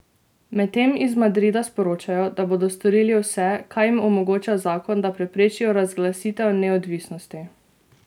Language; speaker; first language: Slovenian; native; Slovenian